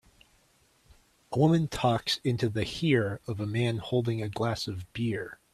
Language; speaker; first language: English; native; English